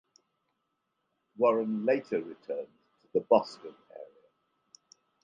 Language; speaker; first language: English; native; English